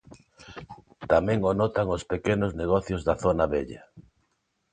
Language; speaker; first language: Galician; non-native, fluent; Spanish